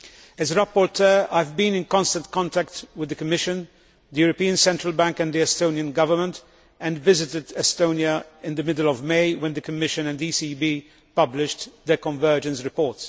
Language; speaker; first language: English; non-native, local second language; Maltese